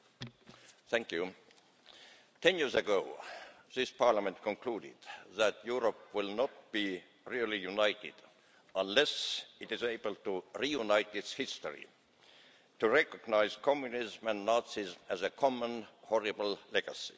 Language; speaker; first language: English; non-native, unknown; Estonian